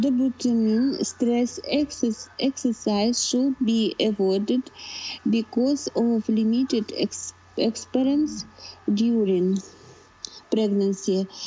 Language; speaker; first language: English; non-native, learner; Russian